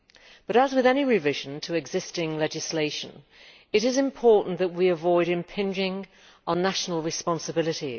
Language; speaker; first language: English; native; English